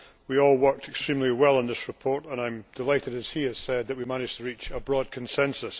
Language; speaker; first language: English; native; English